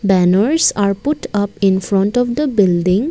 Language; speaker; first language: English; non-native, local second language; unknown